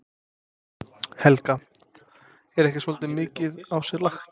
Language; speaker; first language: Icelandic; non-native, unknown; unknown